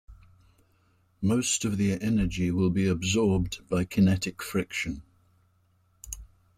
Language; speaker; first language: English; native; English